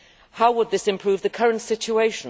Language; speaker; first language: English; native; English